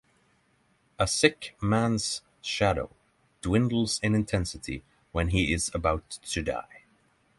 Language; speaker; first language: English; non-native, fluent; Norwegian